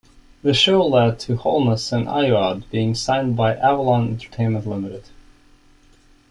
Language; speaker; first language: English; native; English